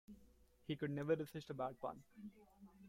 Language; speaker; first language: English; non-native, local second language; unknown